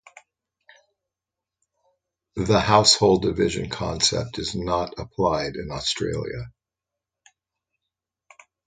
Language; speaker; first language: English; native; English